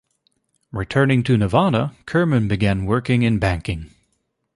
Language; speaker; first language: English; native; English